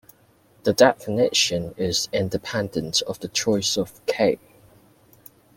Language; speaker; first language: English; native; English